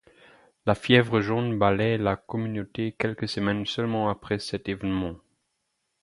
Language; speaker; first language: French; non-native, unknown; German